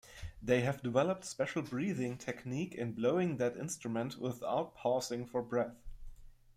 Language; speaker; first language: English; non-native, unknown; German